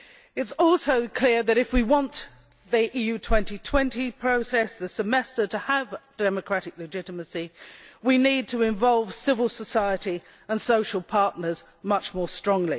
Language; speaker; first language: English; native; English